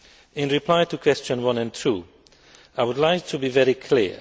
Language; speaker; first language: English; non-native, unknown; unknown